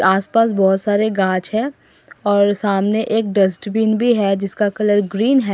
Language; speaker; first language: Hindi; non-native, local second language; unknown